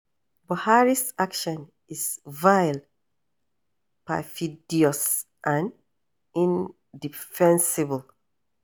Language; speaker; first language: English; non-native, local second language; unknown